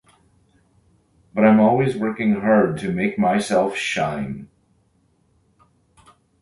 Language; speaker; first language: English; native; English